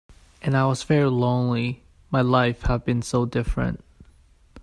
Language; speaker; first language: English; non-native, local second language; Cantonese